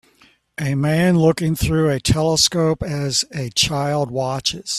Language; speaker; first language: English; native; English